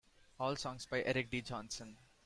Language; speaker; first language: English; non-native, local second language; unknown